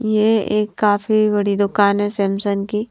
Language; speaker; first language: Hindi; non-native, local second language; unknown